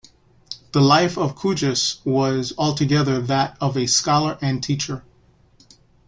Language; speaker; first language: English; native; English